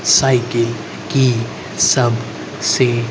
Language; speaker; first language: Hindi; native; Hindi